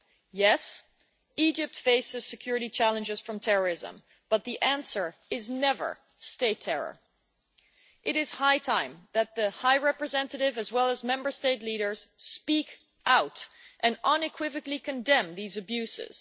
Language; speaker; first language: English; non-native, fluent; Dutch